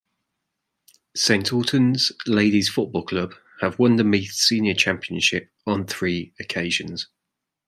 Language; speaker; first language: English; native; English